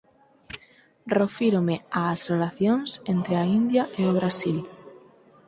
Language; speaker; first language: Galician; non-native, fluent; Spanish